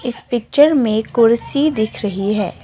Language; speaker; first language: Hindi; non-native, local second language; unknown